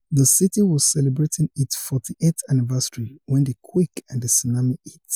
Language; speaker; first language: English; non-native, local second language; Yoruba